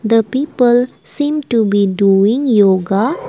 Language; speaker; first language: English; non-native, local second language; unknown